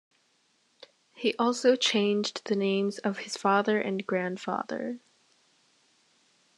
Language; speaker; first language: English; native; English